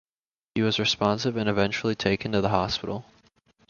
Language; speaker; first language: English; native; English